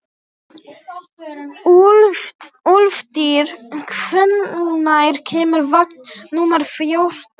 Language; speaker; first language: Icelandic; non-native, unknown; Polish